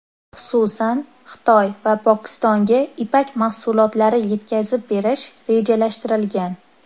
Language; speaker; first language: Uzbek; native; Uzbek